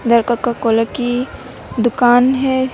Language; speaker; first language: Hindi; native; Hindi